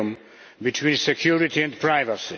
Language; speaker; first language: English; non-native, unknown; Polish